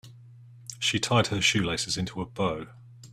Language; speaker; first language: English; native; English